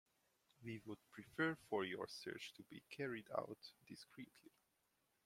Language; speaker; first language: English; non-native, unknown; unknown